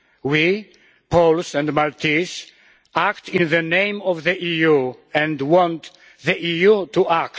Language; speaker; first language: English; non-native, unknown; Polish